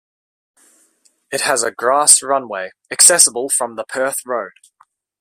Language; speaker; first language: English; native; English